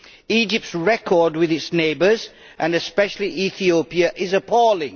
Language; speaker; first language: English; native; English